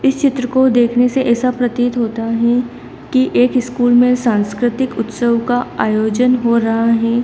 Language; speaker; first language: Hindi; native; Hindi